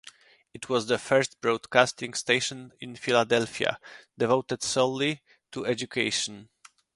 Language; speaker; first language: English; non-native, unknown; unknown